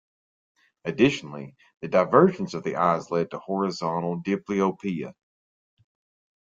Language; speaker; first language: English; native; English